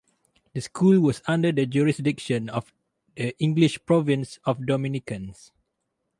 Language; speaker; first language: English; non-native, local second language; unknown